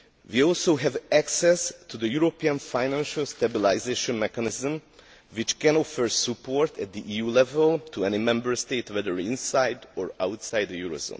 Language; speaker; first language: English; non-native, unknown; Hungarian